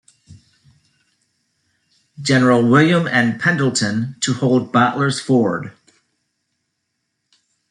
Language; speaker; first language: English; native; English